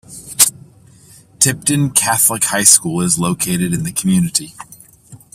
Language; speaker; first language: English; native; English